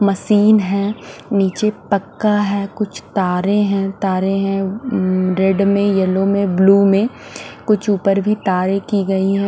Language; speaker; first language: Hindi; non-native, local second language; Punjabi